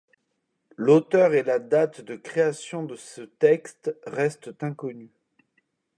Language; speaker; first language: French; native; French